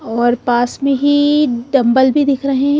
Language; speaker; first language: Hindi; non-native, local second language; Punjabi